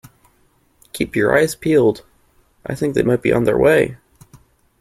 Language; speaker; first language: English; native; English